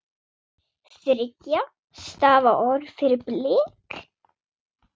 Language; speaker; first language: Icelandic; non-native, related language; Swedish